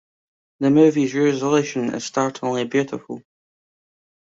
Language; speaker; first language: English; native; English